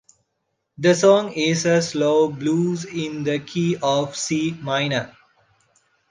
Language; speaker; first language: English; non-native, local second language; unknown